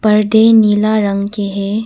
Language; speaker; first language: Hindi; early bilingual, other home language; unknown